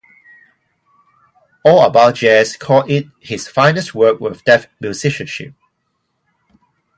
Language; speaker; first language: English; non-native, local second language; Cantonese